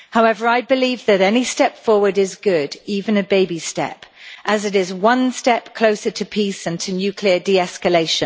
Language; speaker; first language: English; native; English